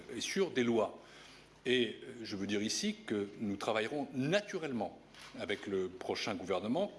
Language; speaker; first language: French; native; French